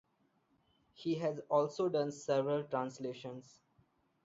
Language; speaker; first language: English; non-native, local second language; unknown